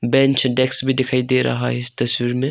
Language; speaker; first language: Hindi; non-native, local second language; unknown